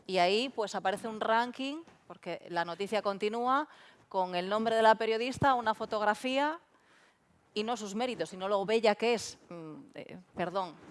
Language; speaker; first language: Spanish; non-native, local second language; Galician